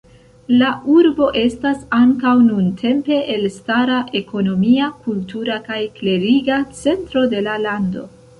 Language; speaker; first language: Esperanto; non-native, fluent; Central Kurdish